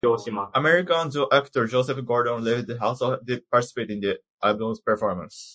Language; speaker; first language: English; native; English